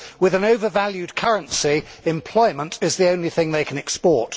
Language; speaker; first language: English; native; English